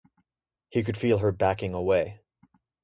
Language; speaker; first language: English; native; English